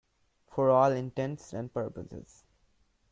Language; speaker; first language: English; non-native, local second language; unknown